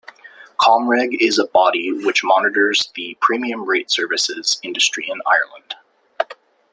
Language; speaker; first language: English; native; English